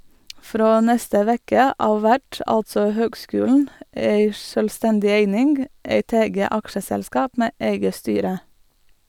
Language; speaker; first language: Norwegian; non-native, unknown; Latvian